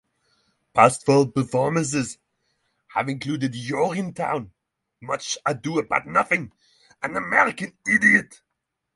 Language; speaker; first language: English; non-native, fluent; Norwegian